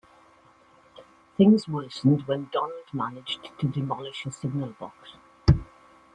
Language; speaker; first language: English; native; English